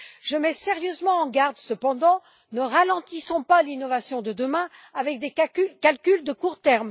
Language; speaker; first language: French; native; French